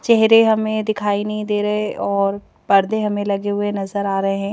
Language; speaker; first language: Hindi; native; Hindi